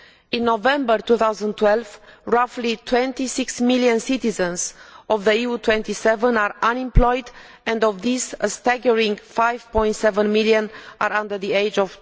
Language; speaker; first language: English; non-native, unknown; Romanian